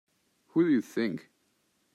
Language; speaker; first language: English; non-native, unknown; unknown